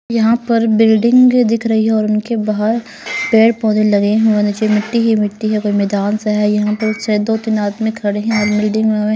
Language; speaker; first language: Hindi; native; Hindi